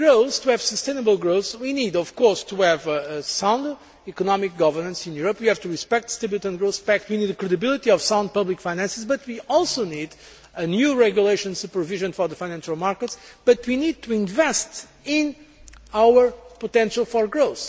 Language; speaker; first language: English; non-native, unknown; Portuguese